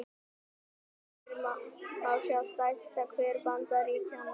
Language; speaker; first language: Icelandic; native; Icelandic